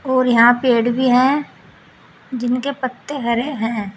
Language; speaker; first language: Hindi; native; Hindi